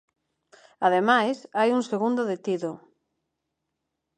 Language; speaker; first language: Galician; non-native, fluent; Spanish